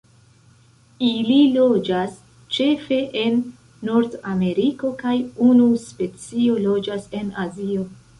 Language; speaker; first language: Esperanto; non-native, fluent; Central Kurdish